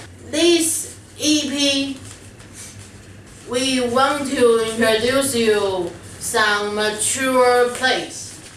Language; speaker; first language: English; non-native, learner; Chinese